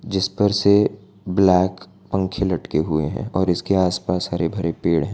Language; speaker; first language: Hindi; non-native, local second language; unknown